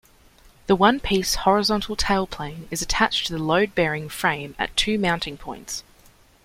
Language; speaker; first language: English; native; English